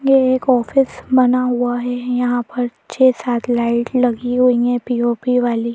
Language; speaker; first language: Hindi; native; Hindi